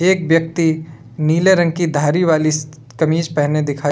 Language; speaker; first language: Hindi; native; Hindi